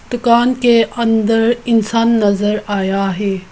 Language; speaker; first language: Hindi; early bilingual, other home language; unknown